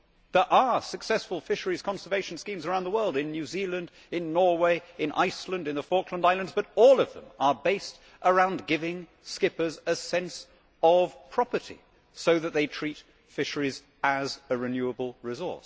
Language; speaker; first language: English; native; English